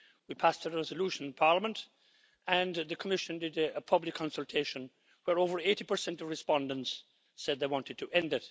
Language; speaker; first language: English; native; English